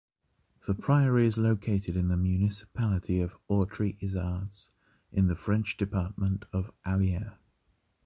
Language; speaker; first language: English; native; English